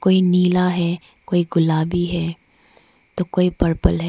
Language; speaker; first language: Hindi; non-native, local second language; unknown